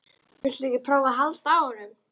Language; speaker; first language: Icelandic; native; Icelandic